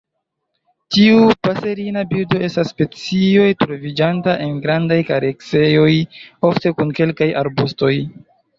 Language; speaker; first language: Esperanto; non-native, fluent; Chinese